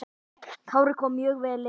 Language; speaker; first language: Icelandic; native; Icelandic